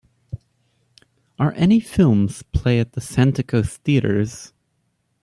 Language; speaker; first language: English; native; English